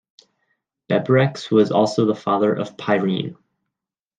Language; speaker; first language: English; native; English